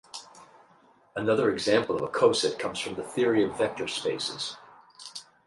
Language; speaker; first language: English; native; English